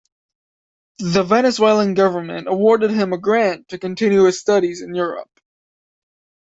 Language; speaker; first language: English; native; English